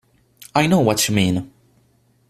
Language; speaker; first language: English; non-native, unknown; French